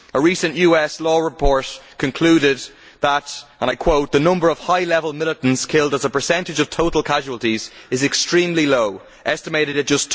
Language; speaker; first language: English; native; English